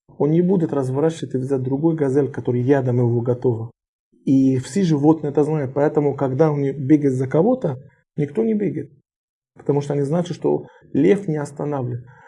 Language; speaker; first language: Russian; non-native, learner; Arabic